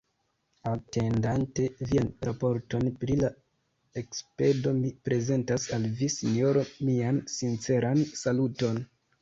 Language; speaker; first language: Esperanto; non-native, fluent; Kinyarwanda